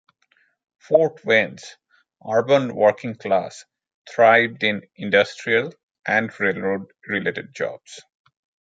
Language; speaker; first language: English; non-native, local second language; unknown